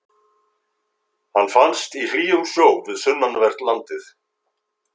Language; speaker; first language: Icelandic; native; Icelandic